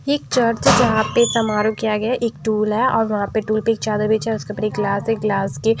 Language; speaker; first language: Hindi; non-native, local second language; Punjabi